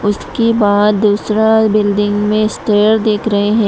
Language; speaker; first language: Hindi; non-native, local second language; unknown